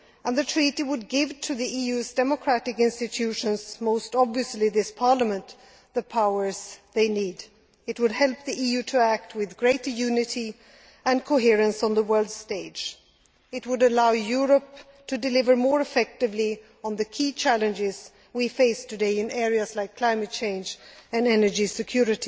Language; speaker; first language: English; non-native, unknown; Swedish